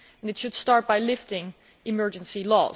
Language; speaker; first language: English; non-native, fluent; Dutch